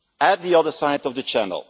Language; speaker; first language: English; non-native, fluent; Dutch